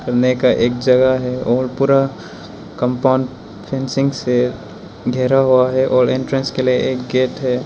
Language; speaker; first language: Hindi; non-native, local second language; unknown